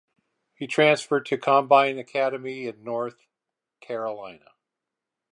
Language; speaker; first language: English; native; English